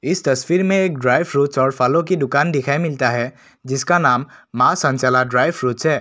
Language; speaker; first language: Hindi; non-native, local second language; Assamese